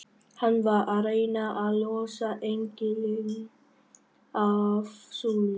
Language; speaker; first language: Icelandic; non-native, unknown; Vietnamese